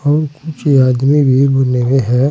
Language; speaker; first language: Hindi; native; Hindi